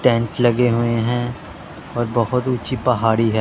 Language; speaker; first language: Hindi; non-native, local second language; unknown